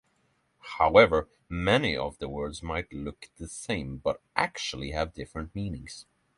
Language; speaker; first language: English; non-native, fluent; Norwegian